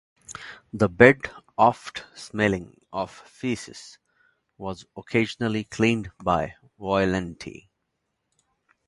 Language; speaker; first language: English; non-native, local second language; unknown